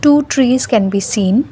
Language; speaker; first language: English; non-native, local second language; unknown